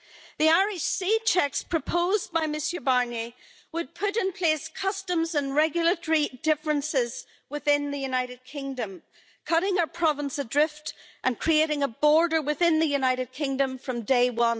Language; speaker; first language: English; native; English